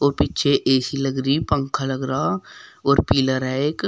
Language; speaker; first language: Hindi; native; Hindi